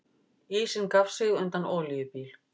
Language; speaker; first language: Icelandic; native; Icelandic